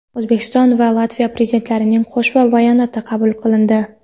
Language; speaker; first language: Uzbek; non-native, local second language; Kara-Kalpak